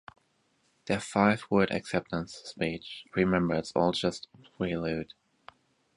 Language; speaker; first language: English; native; English